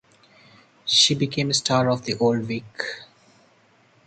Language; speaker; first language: English; non-native, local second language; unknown